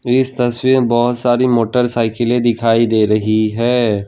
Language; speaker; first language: Hindi; non-native, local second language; Gujarati